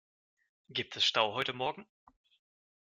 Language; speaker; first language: German; non-native, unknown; Russian